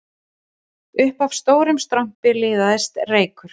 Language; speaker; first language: Icelandic; native; Icelandic